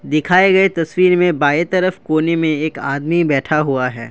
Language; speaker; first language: Hindi; non-native, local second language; Assamese